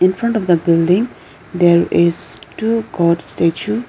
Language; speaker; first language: English; non-native, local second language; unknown